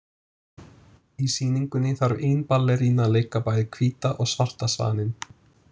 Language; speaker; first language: Icelandic; non-native, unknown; English